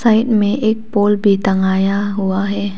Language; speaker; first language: Hindi; non-native, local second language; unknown